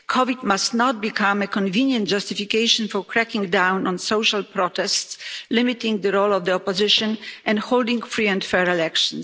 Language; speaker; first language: English; non-native, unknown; Polish